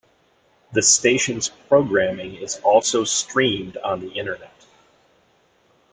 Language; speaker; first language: English; native; English